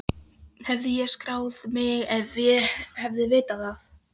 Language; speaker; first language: Icelandic; non-native, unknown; Polish